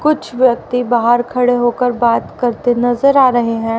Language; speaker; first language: Hindi; native; Hindi